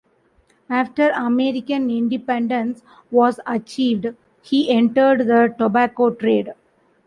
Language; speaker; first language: English; non-native, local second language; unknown